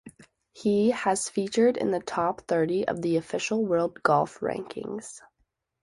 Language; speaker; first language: English; native; English